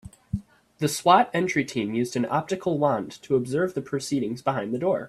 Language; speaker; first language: English; native; English